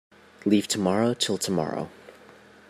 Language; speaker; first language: English; native; English